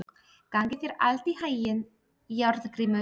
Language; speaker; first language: Icelandic; non-native, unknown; Polish